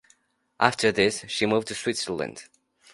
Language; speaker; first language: English; non-native, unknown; Spanish